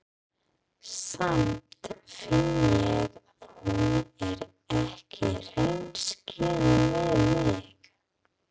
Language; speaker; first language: Icelandic; non-native, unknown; English